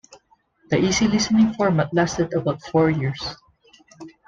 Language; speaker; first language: English; non-native, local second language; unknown